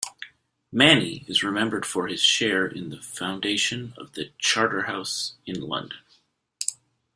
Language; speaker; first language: English; native; English